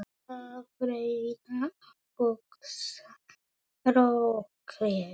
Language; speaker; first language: Icelandic; non-native, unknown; Polish